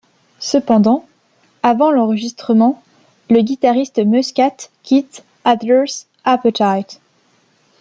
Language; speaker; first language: French; native; French